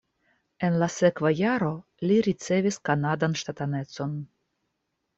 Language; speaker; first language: Esperanto; non-native, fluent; Russian